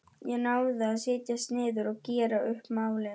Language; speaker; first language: Icelandic; non-native, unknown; German